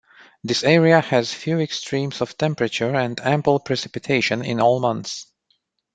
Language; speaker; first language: English; non-native, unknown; Romanian